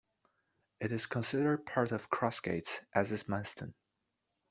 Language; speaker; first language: English; non-native, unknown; Chinese